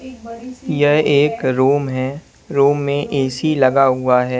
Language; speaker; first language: Hindi; non-native, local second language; Punjabi